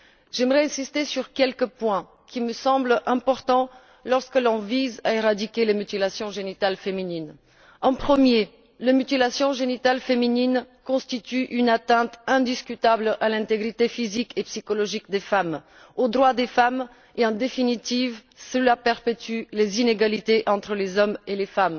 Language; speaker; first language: French; non-native, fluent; Bulgarian